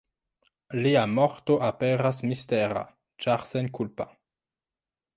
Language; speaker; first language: Esperanto; non-native, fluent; French